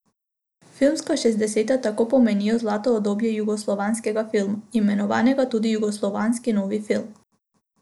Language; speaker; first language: Slovenian; non-native, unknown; Macedonian